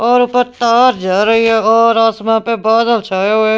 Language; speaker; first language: Hindi; non-native, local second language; Punjabi